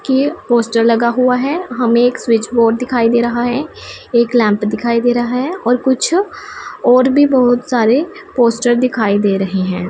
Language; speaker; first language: Hindi; non-native, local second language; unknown